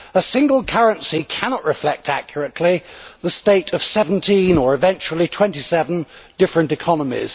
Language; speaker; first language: English; native; English